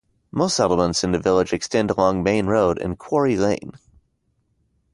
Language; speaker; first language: English; native; English